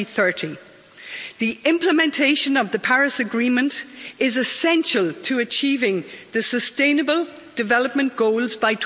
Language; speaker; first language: English; native; English